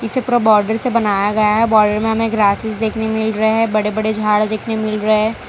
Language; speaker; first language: Hindi; non-native, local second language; Gujarati